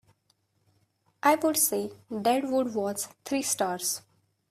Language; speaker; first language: English; non-native, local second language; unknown